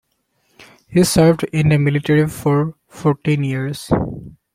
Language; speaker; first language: English; non-native, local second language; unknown